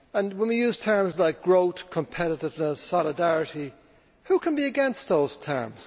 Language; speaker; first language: English; native; English